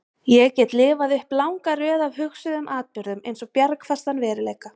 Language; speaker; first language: Icelandic; native; Icelandic